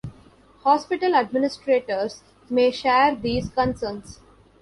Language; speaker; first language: English; non-native, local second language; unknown